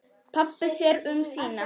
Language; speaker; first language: Icelandic; non-native, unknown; Polish